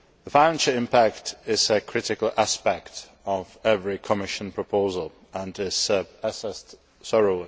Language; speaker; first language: English; non-native, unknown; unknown